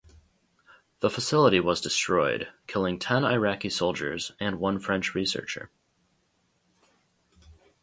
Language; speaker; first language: English; native; English